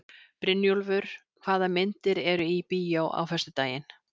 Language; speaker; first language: Icelandic; native; Icelandic